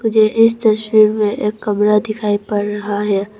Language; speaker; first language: Hindi; early bilingual, other home language; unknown